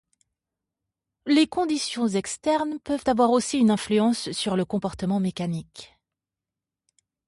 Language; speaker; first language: French; native; French